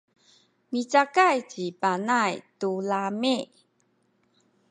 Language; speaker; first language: Sakizaya; non-native, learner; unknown